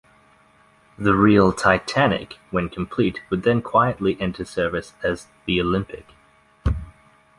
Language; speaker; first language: English; native; English